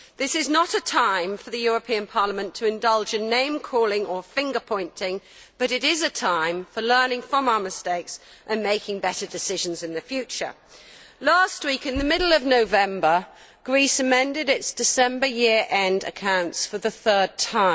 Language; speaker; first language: English; native; English